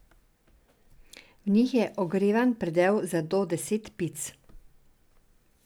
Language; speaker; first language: Slovenian; non-native, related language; Serbian